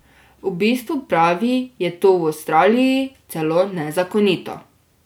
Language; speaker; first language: Slovenian; native; Slovenian